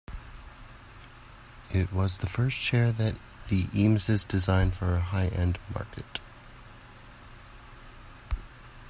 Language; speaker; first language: English; native; English